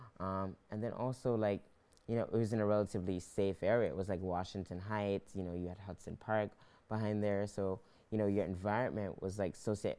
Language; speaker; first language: English; native; English